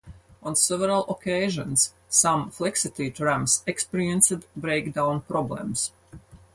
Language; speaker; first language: English; non-native, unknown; Latvian